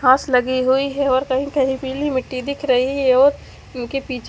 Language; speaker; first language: Hindi; native; Hindi